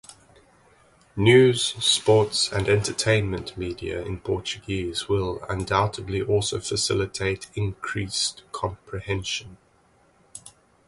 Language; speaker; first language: English; native; English